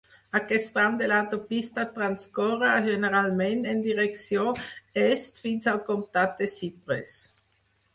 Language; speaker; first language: Catalan; non-native, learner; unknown